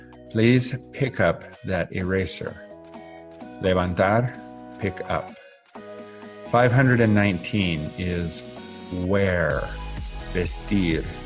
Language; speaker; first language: English; native; English